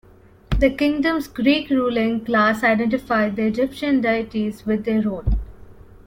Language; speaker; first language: English; non-native, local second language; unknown